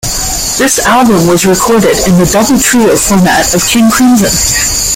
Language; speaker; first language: English; native; English